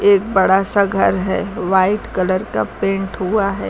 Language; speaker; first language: Hindi; native; Hindi